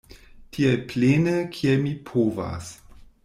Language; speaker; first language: Esperanto; non-native, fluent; German